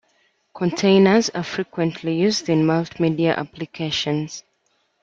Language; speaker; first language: English; native; English